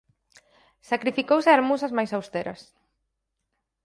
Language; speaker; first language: Galician; native; Galician